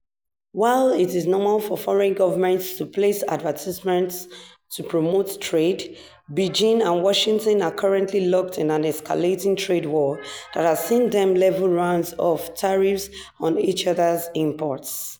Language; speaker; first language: English; non-native, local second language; Yoruba